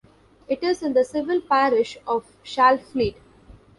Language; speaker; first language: English; non-native, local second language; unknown